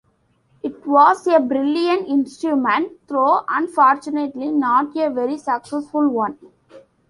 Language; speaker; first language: English; non-native, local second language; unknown